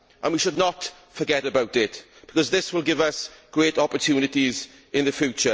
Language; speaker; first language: English; native; English